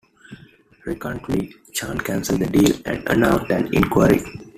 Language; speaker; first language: English; non-native, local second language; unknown